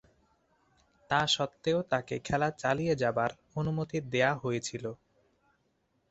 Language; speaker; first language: Bangla; non-native, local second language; Chittagonian